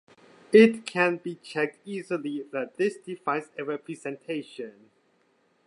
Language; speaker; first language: English; native; English